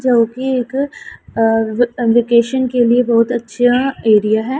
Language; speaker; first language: Hindi; non-native, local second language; Punjabi